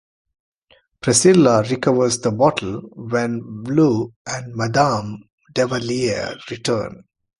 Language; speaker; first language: English; non-native, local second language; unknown